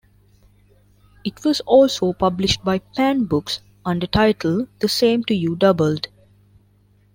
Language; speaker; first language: English; non-native, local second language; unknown